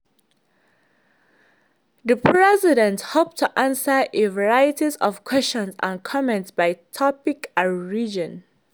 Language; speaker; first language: English; non-native, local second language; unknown